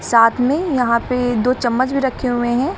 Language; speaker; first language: Hindi; native; Hindi